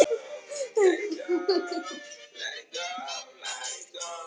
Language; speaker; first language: Icelandic; native; Icelandic